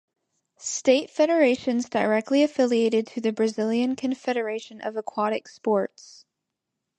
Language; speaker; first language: English; native; English